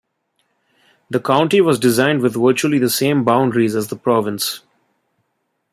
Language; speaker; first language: English; non-native, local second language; Bangla